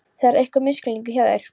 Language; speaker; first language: Icelandic; non-native, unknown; Polish